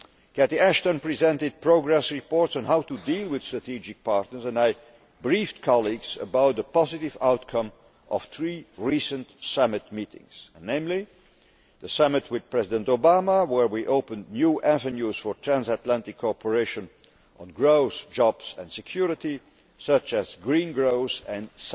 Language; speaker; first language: English; non-native, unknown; Dutch